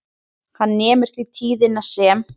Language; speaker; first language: Icelandic; native; Icelandic